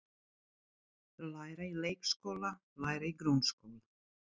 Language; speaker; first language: Icelandic; non-native, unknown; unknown